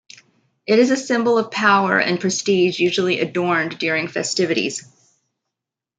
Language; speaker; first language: English; native; English